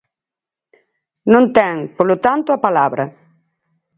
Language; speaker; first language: Galician; native; Galician